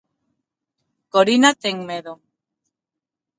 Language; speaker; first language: Galician; non-native, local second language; Spanish